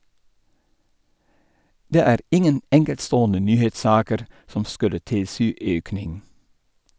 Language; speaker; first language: Norwegian; non-native, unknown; Dutch